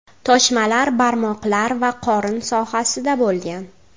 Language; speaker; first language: Uzbek; native; Uzbek